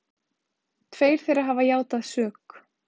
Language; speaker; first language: Icelandic; native; Icelandic